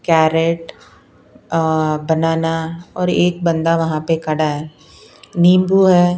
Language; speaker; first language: Hindi; non-native, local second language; Punjabi